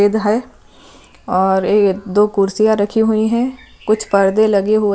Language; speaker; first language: Hindi; non-native, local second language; Punjabi